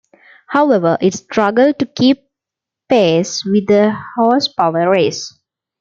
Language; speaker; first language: English; non-native, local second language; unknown